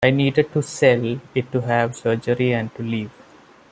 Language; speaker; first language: English; non-native, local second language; Malayalam